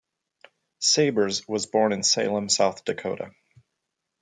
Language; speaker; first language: English; native; English